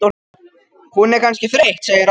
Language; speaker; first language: Icelandic; non-native, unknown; Japanese